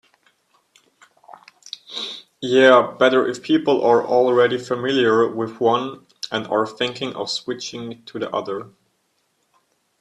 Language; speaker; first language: English; non-native, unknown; German